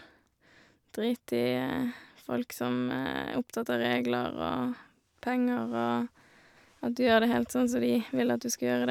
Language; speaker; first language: Norwegian; native; Norwegian